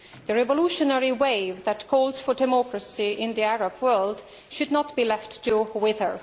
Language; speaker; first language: English; non-native, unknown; Estonian